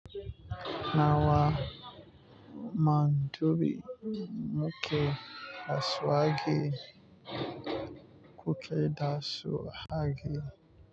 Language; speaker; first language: Hausa; non-native, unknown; Yoruba